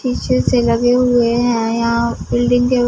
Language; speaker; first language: Hindi; non-native, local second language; Punjabi